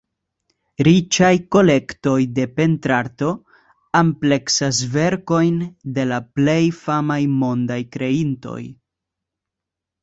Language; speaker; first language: Esperanto; non-native, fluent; Spanish